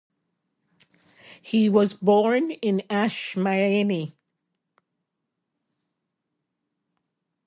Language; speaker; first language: English; native; English